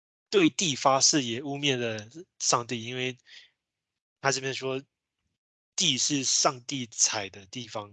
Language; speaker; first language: Chinese; native; Chinese